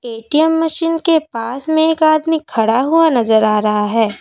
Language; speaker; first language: Hindi; non-native, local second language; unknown